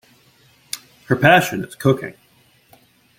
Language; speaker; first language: English; native; English